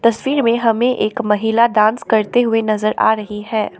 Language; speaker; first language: Hindi; non-native, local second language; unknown